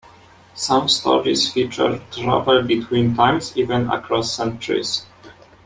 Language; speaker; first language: English; non-native, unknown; Polish